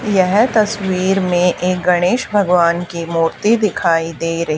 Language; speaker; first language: Hindi; native; Hindi